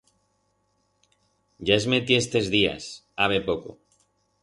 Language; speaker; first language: Aragonese; non-native, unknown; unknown